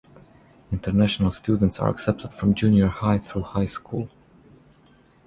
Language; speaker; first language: English; non-native, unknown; Croatian